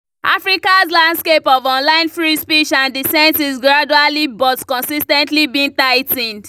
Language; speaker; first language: English; non-native, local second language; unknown